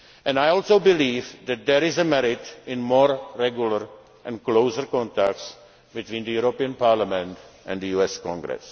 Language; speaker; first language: English; non-native, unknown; Czech